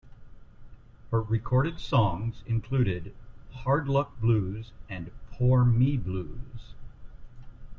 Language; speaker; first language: English; native; English